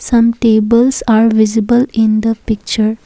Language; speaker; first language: English; non-native, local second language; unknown